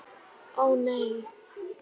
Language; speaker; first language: Icelandic; native; Icelandic